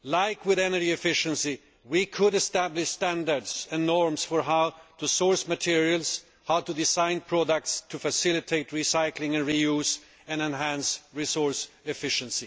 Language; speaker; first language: English; non-native, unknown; Swedish